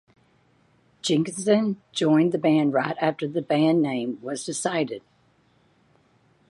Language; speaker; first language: English; native; English